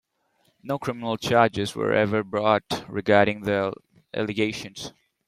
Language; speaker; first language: English; non-native, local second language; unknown